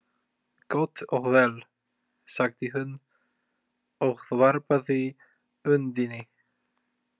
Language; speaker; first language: Icelandic; non-native, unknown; Polish